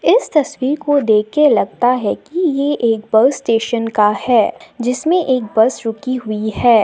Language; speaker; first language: Hindi; non-native, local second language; Assamese